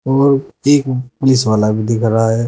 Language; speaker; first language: Hindi; native; Hindi